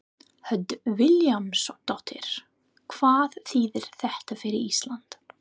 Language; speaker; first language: Icelandic; non-native, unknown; English